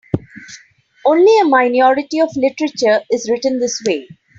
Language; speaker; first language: English; non-native, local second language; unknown